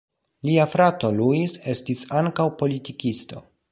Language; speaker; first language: Esperanto; non-native, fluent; Polish